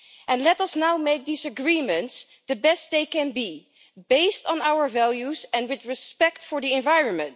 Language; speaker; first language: English; non-native, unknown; Dutch